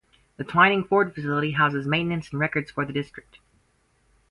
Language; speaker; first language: English; native; English